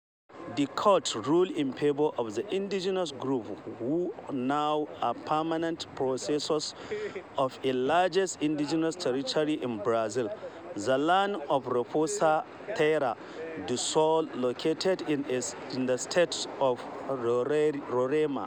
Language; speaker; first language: English; non-native, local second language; Hausa